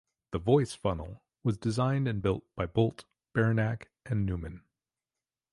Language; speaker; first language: English; native; English